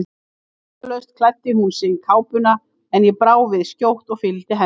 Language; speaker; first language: Icelandic; native; Icelandic